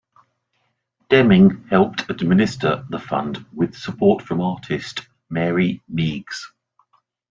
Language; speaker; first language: English; native; English